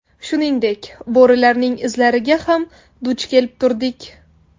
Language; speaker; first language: Uzbek; non-native, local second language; Tajik